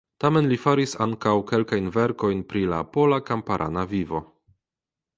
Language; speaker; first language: Esperanto; non-native, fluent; Polish